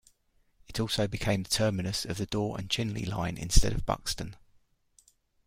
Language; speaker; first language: English; native; English